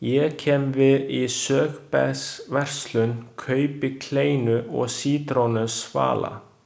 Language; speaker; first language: Icelandic; non-native, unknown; Chinese